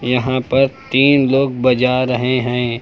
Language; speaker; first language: Hindi; native; Hindi